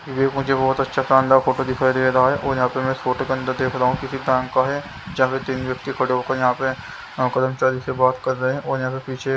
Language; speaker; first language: Hindi; native; Hindi